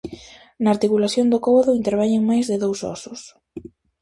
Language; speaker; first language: Galician; native; Galician